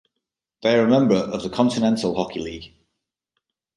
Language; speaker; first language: English; native; English